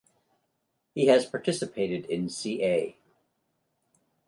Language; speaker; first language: English; native; English